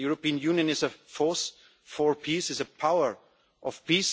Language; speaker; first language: English; non-native, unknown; German